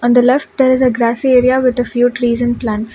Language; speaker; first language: English; non-native, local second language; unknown